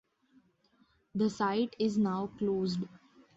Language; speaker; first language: English; non-native, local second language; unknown